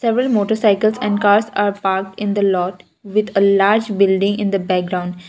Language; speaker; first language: English; non-native, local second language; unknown